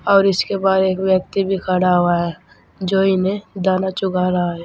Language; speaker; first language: Hindi; native; Hindi